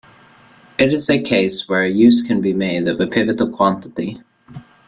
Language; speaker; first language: English; native; English